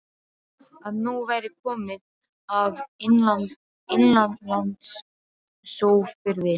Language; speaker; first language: Icelandic; non-native, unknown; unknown